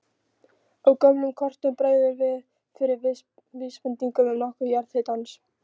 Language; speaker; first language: Icelandic; non-native, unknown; Polish